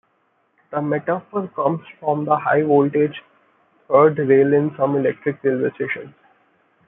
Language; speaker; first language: English; non-native, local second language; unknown